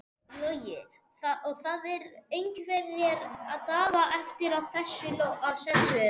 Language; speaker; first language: Icelandic; non-native, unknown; Spanish